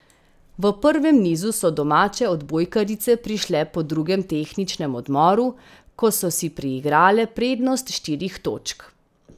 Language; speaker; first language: Slovenian; native; Slovenian